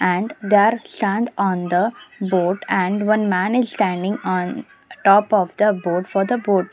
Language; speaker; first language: English; non-native, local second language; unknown